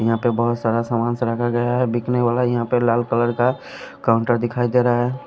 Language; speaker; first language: Hindi; non-native, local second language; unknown